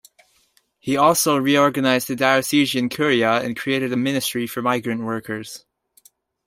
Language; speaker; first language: English; native; English